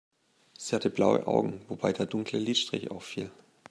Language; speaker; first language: German; native; German